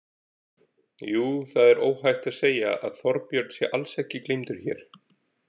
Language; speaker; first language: Icelandic; native; Icelandic